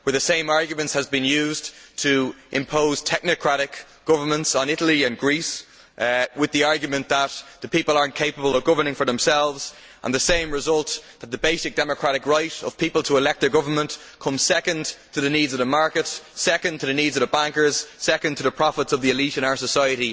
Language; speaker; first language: English; native; English